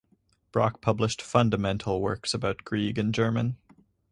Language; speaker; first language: English; native; English